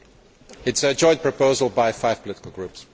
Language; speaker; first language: English; non-native, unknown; Dutch